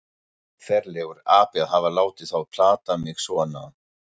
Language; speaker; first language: Icelandic; non-native, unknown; German